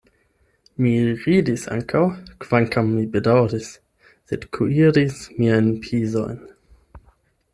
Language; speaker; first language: Esperanto; non-native, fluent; German